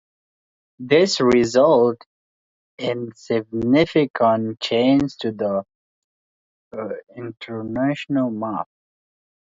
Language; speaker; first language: English; non-native, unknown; Pashto